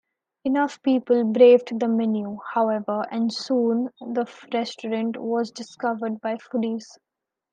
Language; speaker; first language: English; non-native, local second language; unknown